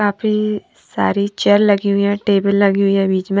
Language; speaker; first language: Hindi; non-native, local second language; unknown